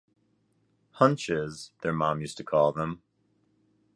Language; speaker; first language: English; native; English